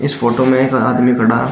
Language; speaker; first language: Hindi; native; Hindi